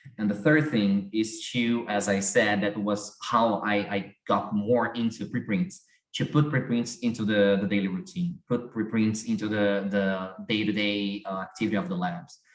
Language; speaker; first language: English; non-native, fluent; Portuguese